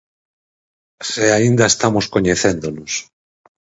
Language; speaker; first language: Galician; native; Galician